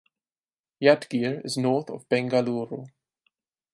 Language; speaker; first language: English; non-native, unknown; German